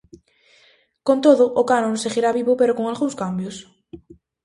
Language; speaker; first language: Galician; native; Galician